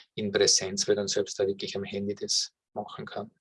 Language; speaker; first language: German; native; German